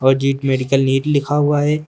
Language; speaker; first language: Hindi; native; Hindi